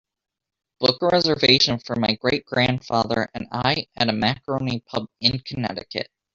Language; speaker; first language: English; native; English